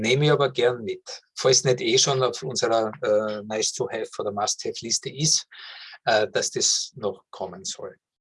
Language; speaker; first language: German; native; German